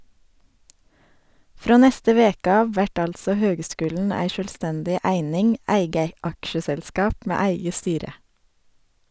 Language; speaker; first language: Norwegian; native; Norwegian